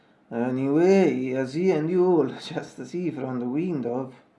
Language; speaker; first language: English; non-native, learner; Italian